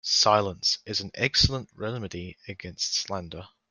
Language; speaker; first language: English; native; English